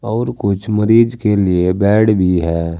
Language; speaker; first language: Hindi; native; Hindi